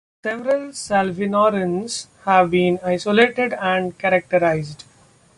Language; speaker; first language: English; non-native, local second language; Marathi